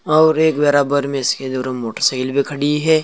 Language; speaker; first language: Hindi; native; Hindi